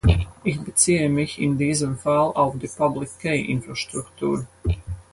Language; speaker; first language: German; non-native, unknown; Latvian